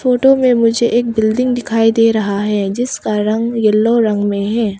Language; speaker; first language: Hindi; non-native, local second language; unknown